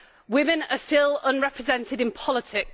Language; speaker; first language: English; native; English